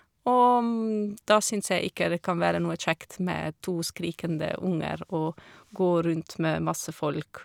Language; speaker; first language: Norwegian; non-native, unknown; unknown